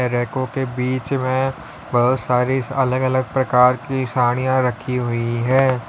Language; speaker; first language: Hindi; native; Hindi